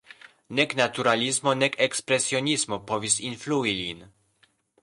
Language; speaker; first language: Esperanto; non-native, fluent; Polish